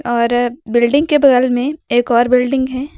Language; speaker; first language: Hindi; native; Hindi